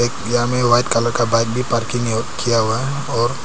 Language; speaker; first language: Hindi; early bilingual, other home language; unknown